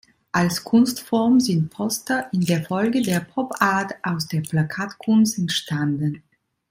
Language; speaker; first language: German; non-native, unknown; Italian